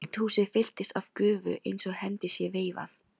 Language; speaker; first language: Icelandic; non-native, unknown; Filipino